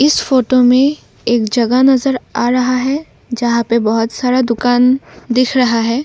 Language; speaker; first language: Hindi; non-native, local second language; Assamese